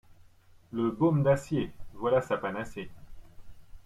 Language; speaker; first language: French; non-native, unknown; English